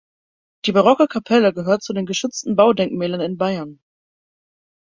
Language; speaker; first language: German; native; German